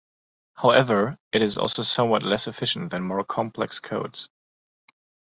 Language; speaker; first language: English; non-native, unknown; German